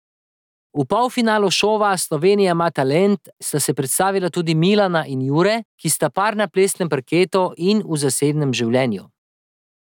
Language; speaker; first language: Slovenian; native; Slovenian